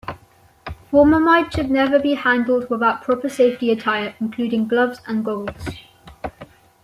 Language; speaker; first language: English; native; English